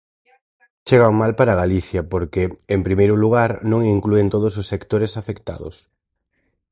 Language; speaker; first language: Galician; native; Galician